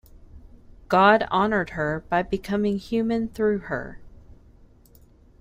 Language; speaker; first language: English; native; English